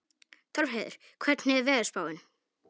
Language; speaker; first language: Icelandic; non-native, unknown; Polish